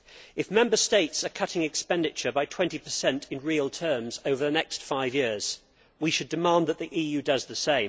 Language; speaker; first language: English; native; English